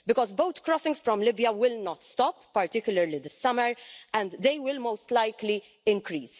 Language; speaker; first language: English; non-native, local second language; Maltese